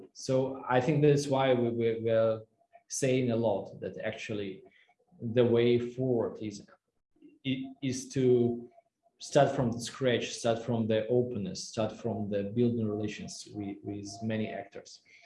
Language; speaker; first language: English; non-native, fluent; Russian